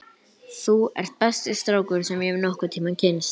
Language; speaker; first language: Icelandic; native; Icelandic